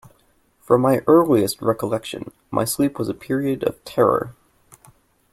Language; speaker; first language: English; native; English